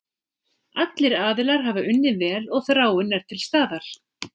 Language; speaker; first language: Icelandic; native; Icelandic